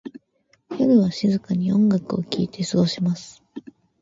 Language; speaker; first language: Japanese; native; Japanese